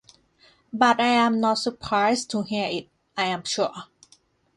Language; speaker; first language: English; non-native, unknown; Thai